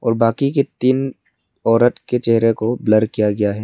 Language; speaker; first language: Hindi; non-native, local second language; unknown